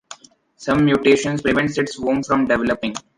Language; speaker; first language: English; non-native, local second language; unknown